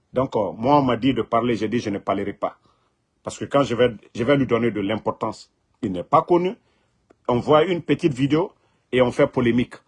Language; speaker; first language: French; non-native, local second language; Mandingo